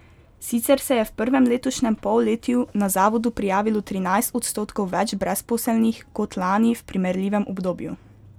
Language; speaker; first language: Slovenian; native; Slovenian